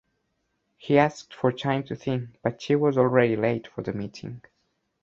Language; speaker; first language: English; non-native, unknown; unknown